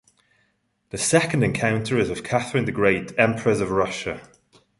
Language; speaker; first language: English; non-native, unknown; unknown